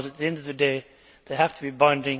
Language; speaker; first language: English; native; English